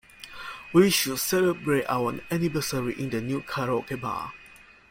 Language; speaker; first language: English; non-native, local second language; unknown